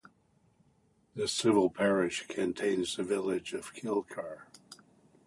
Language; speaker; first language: English; native; English